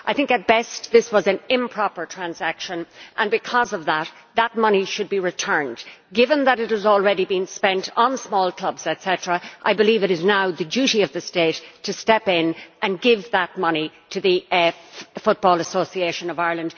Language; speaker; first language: English; native; English